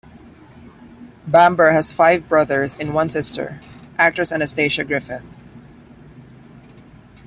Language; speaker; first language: English; non-native, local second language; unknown